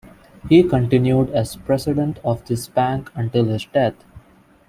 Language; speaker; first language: English; non-native, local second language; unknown